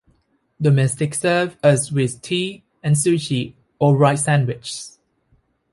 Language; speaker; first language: English; non-native, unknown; Thai